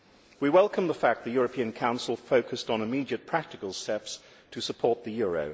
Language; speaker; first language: English; native; English